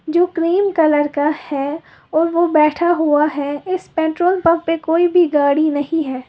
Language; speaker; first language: Hindi; native; Hindi